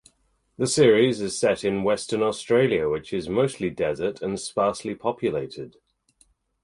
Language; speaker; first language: English; native; English